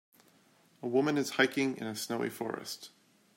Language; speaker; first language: English; native; English